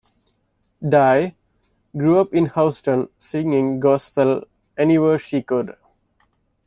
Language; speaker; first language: English; non-native, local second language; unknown